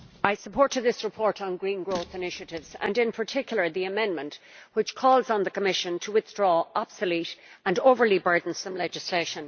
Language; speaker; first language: English; native; English